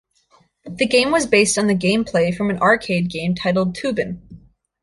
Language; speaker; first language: English; native; English